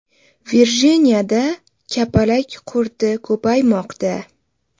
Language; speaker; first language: Uzbek; native; Uzbek